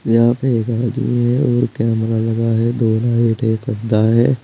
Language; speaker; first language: Hindi; native; Hindi